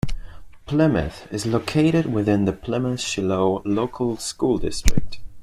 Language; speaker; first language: English; non-native, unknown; Spanish